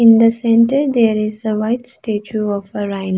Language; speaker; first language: English; non-native, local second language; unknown